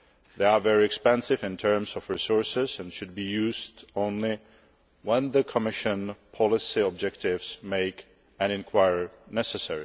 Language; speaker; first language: English; non-native, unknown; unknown